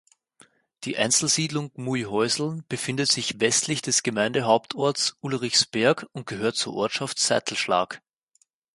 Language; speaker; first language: German; native; German